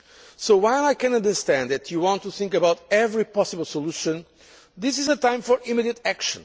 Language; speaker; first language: English; non-native, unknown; Portuguese